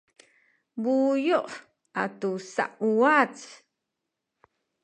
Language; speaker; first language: Sakizaya; non-native, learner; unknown